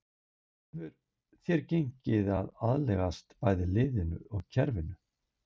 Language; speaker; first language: Icelandic; native; Icelandic